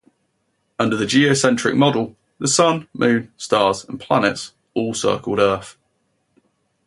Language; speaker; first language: English; native; English